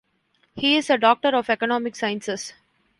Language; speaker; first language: English; non-native, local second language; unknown